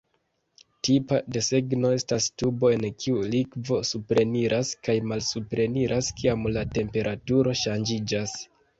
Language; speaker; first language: Esperanto; non-native, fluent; Kinyarwanda